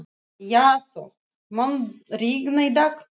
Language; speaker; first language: Icelandic; non-native, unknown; Russian